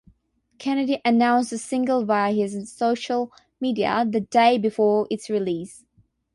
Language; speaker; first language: English; non-native, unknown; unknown